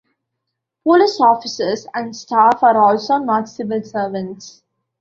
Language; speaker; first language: English; non-native, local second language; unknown